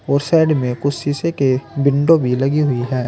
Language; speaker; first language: Hindi; native; Hindi